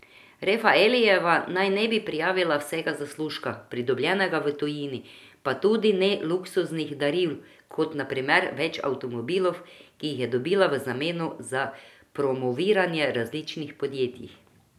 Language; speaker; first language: Slovenian; non-native, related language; Croatian